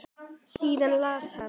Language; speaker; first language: Icelandic; native; Icelandic